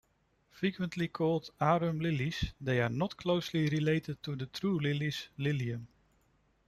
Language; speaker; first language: English; non-native, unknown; Dutch